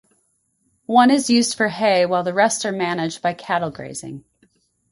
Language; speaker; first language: English; native; English